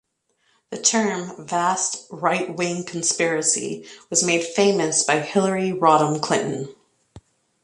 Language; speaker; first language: English; native; English